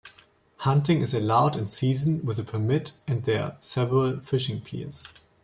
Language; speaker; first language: English; non-native, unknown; German